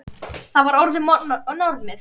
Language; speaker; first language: Icelandic; native; Icelandic